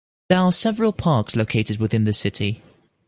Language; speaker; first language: English; non-native, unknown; Dutch